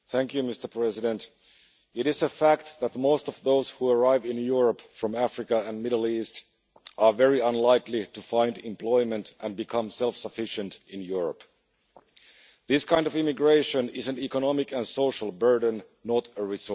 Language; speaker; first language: English; non-native, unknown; Finnish